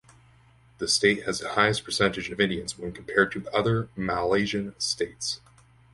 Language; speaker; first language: English; native; English